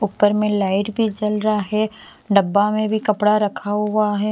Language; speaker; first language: Hindi; non-native, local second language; Bhojpuri